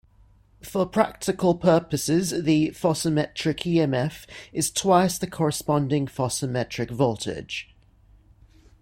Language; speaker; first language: English; native; English